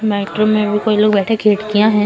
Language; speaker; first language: Hindi; native; Hindi